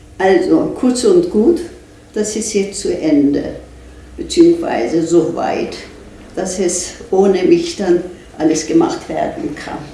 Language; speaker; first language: German; non-native, fluent; Turkish